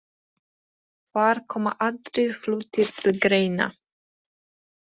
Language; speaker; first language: Icelandic; non-native, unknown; Polish